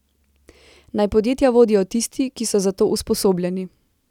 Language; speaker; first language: Slovenian; native; Slovenian